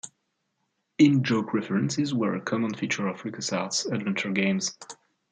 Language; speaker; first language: English; non-native, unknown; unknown